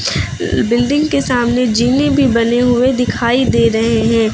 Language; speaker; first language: Hindi; native; Hindi